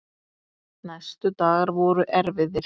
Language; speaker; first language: Icelandic; native; Icelandic